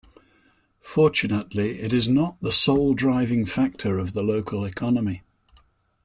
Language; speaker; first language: English; native; English